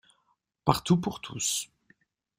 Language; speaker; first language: French; native; French